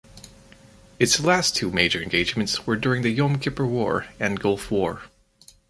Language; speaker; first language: English; native; English